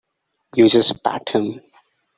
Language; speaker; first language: English; non-native, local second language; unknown